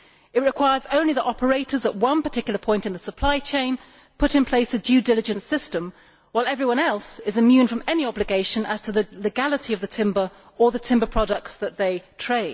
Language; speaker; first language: English; native; English